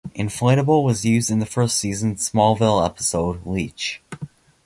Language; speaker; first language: English; native; English